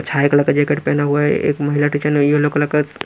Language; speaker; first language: Hindi; non-native, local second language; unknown